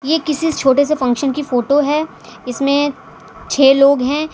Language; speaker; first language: Hindi; non-native, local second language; Gujarati